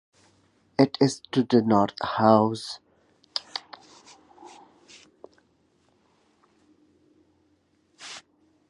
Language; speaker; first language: English; non-native, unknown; Pashto